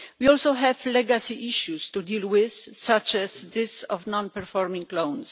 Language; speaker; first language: English; non-native, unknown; Polish